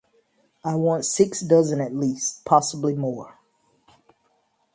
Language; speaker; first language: English; native; English